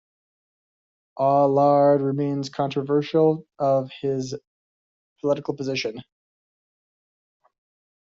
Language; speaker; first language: English; native; English